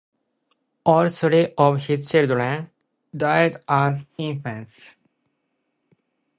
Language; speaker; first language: English; non-native, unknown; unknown